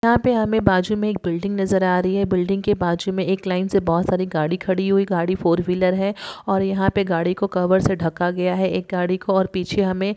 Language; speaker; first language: Hindi; non-native, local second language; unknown